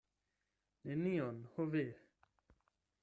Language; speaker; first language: Esperanto; non-native, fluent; German